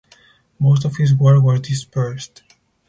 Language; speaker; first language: English; non-native, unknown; Spanish